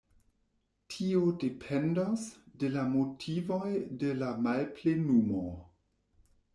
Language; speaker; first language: Esperanto; non-native, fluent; German